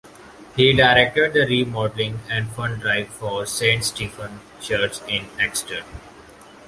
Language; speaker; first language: English; non-native, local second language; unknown